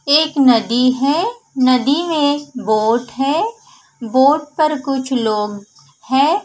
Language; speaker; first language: Hindi; non-native, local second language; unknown